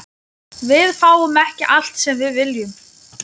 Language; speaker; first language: Icelandic; non-native, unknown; Lithuanian